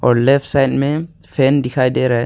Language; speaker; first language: Hindi; non-native, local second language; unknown